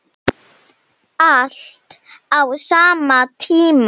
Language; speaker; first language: Icelandic; non-native, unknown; Slovenian